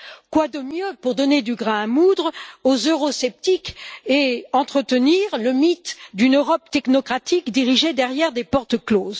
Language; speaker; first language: French; native; French